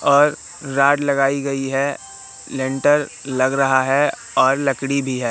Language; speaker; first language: Hindi; native; Hindi